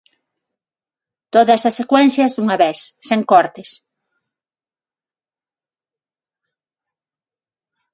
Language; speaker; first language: Galician; non-native, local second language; Spanish